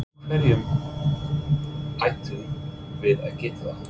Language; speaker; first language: Icelandic; non-native, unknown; English